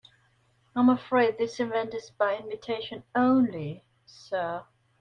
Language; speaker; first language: English; non-native, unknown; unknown